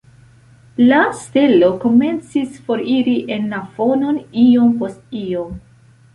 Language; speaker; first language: Esperanto; non-native, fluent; Central Kurdish